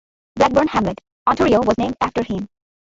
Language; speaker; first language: English; non-native, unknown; Bangla